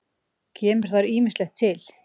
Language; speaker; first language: Icelandic; native; Icelandic